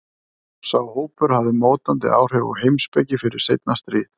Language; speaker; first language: Icelandic; native; Icelandic